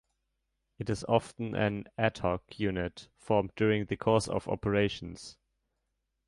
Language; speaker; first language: English; non-native, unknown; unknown